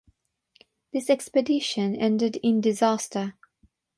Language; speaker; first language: English; non-native, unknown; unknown